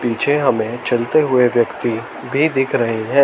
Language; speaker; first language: Hindi; native; Hindi